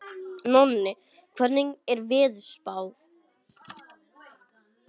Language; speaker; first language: Icelandic; non-native, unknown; English